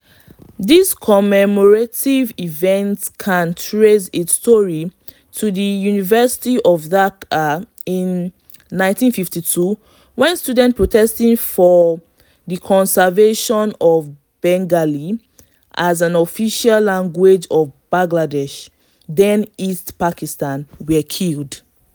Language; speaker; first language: English; non-native, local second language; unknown